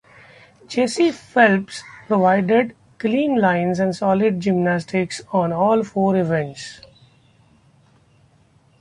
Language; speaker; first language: English; non-native, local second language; Marathi